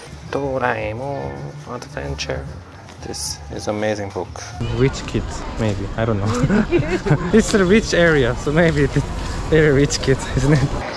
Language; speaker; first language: English; non-native, fluent; Korean